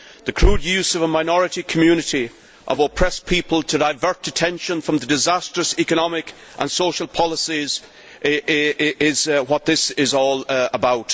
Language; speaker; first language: English; native; English